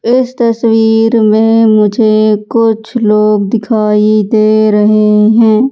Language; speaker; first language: Hindi; native; Hindi